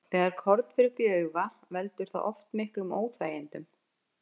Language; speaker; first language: Icelandic; native; Icelandic